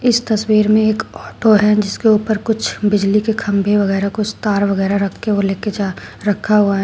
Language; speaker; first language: Hindi; native; Hindi